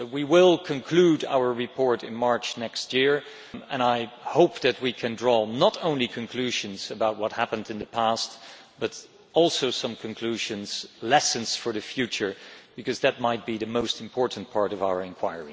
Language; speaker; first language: English; non-native, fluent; Dutch